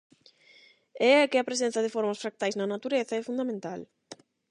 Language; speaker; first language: Galician; non-native, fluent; Spanish